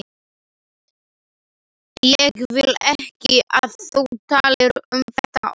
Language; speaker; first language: Icelandic; non-native, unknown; Slovak